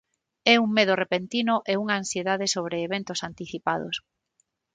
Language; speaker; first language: Galician; non-native, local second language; Spanish